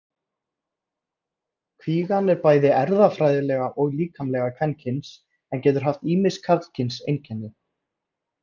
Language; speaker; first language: Icelandic; native; Icelandic